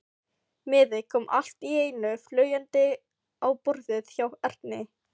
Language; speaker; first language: Icelandic; non-native, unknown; Filipino